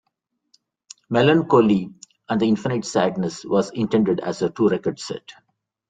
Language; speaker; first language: English; non-native, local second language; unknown